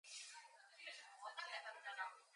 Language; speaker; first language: English; native; English